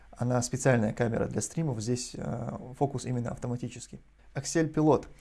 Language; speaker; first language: Russian; non-native, local second language; Chechen